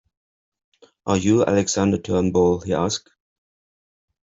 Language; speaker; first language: English; native; English